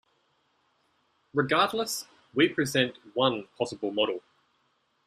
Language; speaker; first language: English; native; English